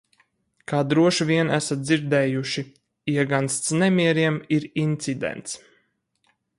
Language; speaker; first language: Latvian; native; Latvian